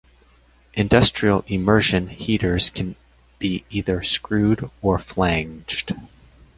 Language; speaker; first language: English; native; English